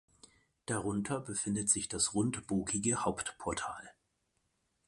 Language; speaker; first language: German; native; German